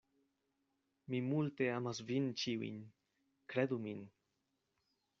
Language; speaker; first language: Esperanto; non-native, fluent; Spanish